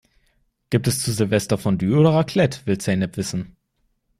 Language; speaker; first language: German; native; German